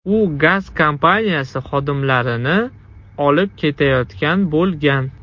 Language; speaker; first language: Uzbek; non-native, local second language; Russian